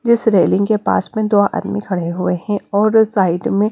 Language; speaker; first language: Hindi; non-native, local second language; Punjabi